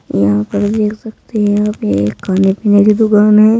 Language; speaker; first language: Hindi; native; Hindi